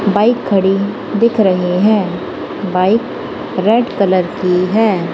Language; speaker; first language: Hindi; non-native, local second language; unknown